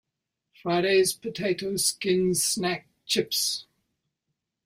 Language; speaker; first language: English; native; English